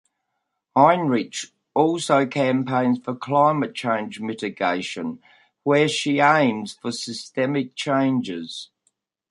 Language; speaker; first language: English; native; English